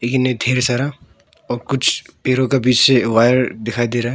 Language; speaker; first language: Hindi; non-native, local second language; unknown